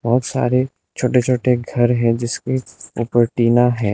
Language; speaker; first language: Hindi; non-native, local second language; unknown